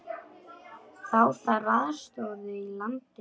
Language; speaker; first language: Icelandic; non-native, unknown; Polish